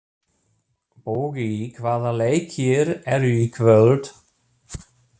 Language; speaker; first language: Icelandic; non-native, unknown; German